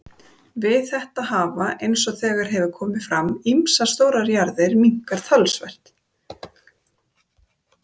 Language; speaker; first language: Icelandic; native; Icelandic